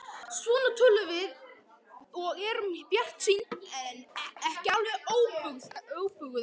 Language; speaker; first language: Icelandic; native; Icelandic